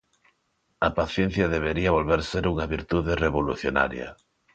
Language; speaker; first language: Galician; non-native, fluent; Spanish